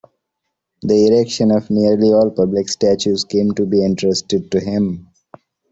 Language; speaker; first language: English; non-native, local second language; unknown